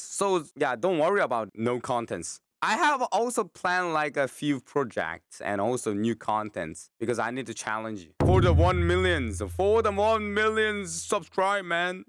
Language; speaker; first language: English; non-native, fluent; Korean